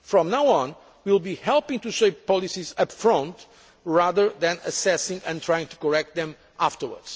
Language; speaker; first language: English; non-native, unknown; Portuguese